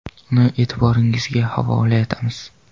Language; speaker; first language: Uzbek; non-native, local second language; Kara-Kalpak